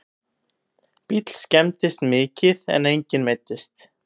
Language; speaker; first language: Icelandic; native; Icelandic